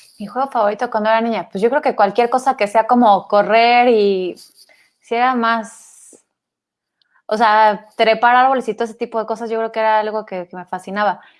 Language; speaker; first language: Spanish; native; Spanish